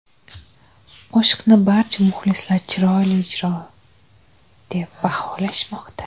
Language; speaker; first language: Uzbek; native; Uzbek